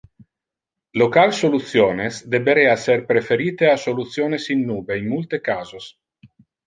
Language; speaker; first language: Interlingua; non-native, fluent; Italian